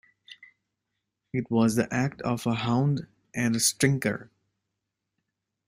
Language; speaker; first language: English; native; English